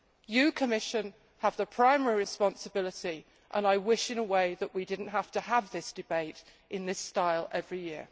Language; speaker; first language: English; native; English